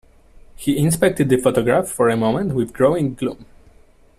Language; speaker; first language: English; non-native, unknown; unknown